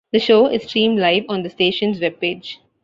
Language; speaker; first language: English; non-native, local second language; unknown